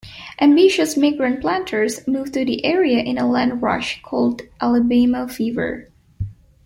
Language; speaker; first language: English; non-native, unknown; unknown